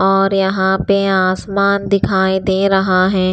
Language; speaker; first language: Hindi; non-native, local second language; Punjabi